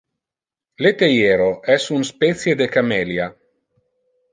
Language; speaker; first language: Interlingua; non-native, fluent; Italian